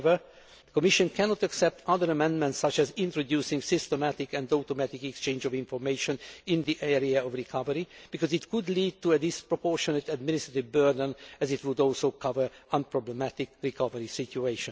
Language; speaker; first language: English; non-native, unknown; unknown